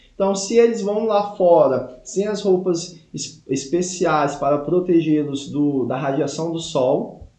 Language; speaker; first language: Portuguese; native; Portuguese